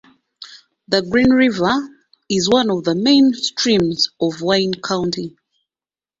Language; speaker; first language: English; non-native, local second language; Ganda